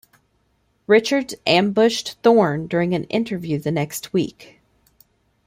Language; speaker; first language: English; native; English